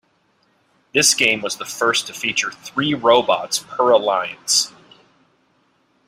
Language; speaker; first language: English; native; English